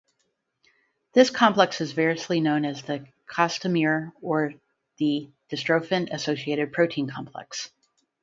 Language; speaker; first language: English; native; English